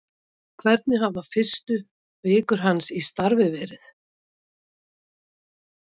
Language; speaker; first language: Icelandic; native; Icelandic